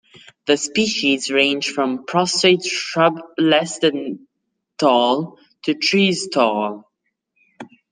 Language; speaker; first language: English; non-native, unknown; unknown